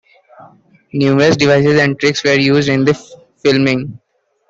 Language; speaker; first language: English; native; English